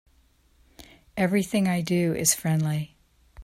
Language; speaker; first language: English; native; English